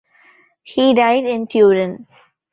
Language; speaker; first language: English; non-native, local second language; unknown